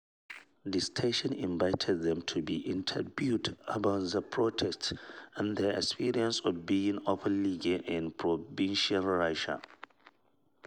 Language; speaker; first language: English; non-native, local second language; Hausa